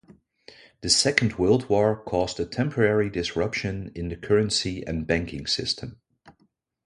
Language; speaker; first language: English; non-native, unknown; Dutch